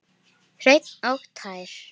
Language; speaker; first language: Icelandic; non-native, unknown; Filipino